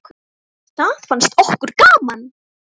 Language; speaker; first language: Icelandic; native; Icelandic